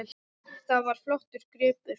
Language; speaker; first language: Icelandic; non-native, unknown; English